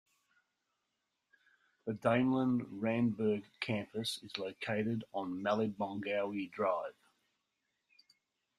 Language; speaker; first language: English; native; English